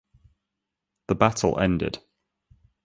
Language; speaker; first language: English; native; English